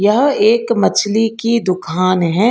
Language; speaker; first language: Hindi; non-native, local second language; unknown